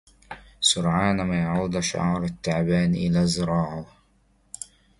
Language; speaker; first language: English; non-native, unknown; Arabic